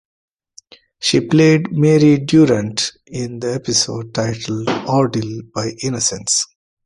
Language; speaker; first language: English; non-native, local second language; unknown